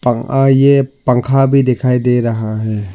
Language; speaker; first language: Hindi; non-native, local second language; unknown